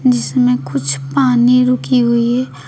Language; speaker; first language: Hindi; native; Hindi